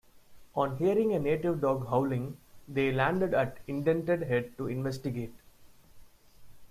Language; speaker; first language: English; non-native, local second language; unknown